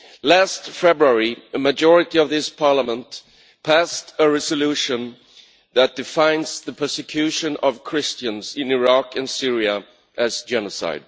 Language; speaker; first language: English; non-native, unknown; Swedish